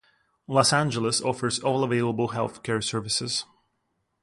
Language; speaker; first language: English; non-native, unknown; Russian